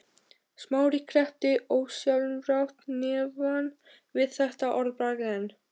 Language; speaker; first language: Icelandic; non-native, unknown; Albanian